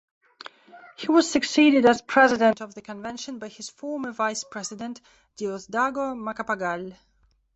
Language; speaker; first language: English; non-native, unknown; Belarusian